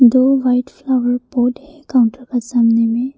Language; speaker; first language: Hindi; non-native, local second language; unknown